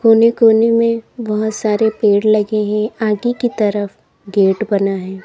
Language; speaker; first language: Hindi; native; Hindi